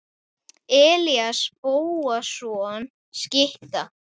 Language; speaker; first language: Icelandic; native; Icelandic